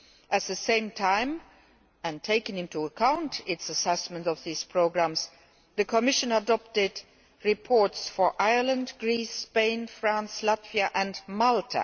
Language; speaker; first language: English; non-native, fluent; Luxembourgish